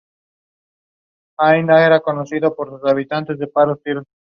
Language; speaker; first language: English; non-native, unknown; Spanish